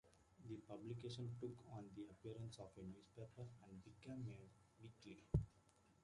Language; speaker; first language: English; native; English